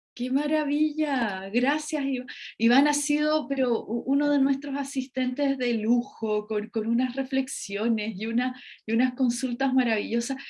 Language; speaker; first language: Spanish; native; Spanish